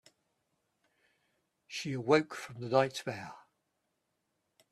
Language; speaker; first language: English; native; English